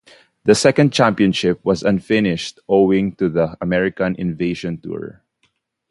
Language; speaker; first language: English; non-native, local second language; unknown